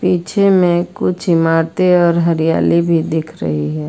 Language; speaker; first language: Hindi; native; Hindi